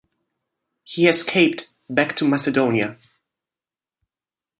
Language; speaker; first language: English; non-native, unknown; Italian